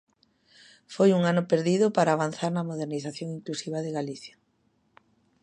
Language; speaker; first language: Galician; native; Galician